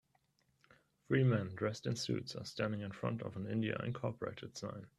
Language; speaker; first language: English; non-native, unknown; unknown